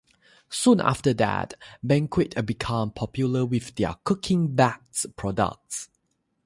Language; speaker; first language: English; non-native, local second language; Chinese